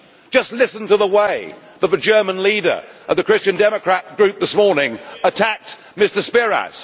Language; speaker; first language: English; native; English